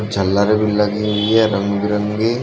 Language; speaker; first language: Hindi; native; Hindi